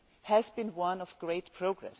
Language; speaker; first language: English; non-native, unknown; German